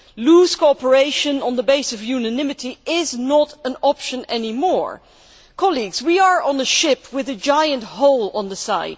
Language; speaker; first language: English; non-native, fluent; Dutch